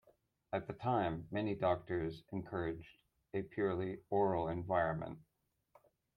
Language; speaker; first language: English; native; English